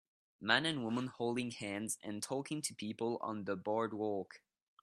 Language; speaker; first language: English; non-native, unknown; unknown